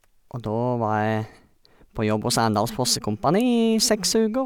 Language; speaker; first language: Norwegian; native; Norwegian